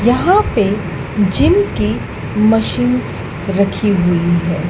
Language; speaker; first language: Hindi; native; Hindi